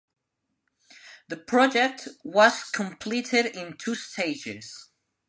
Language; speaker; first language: English; non-native, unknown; Spanish